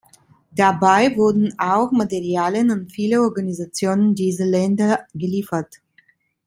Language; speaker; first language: German; non-native, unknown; Italian